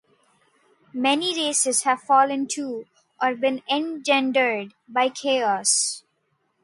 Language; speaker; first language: English; non-native, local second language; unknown